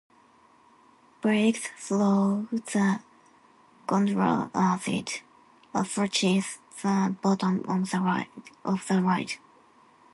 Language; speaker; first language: English; non-native, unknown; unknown